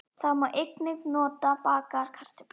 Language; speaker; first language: Icelandic; native; Icelandic